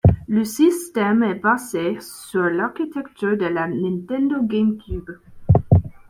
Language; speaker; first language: French; non-native, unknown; English